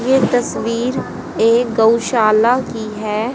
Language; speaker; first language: Hindi; native; Hindi